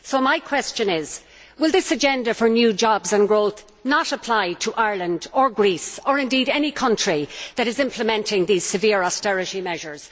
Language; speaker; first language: English; native; English